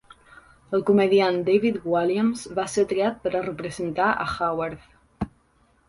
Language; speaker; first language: Catalan; non-native, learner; Spanish